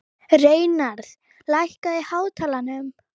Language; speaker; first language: Icelandic; native; Icelandic